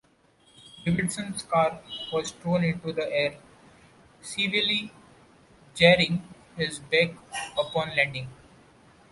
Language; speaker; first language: English; non-native, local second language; Marathi